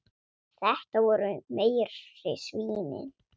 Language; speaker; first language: Icelandic; non-native, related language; Swedish